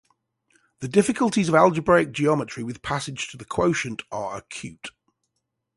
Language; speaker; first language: English; native; English